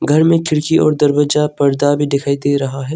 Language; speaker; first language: Hindi; non-native, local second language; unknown